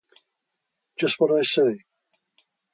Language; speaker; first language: English; native; English